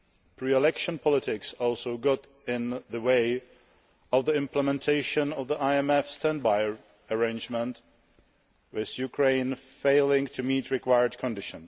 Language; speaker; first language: English; non-native, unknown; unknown